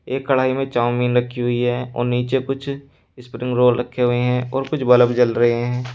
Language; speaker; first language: Hindi; native; Hindi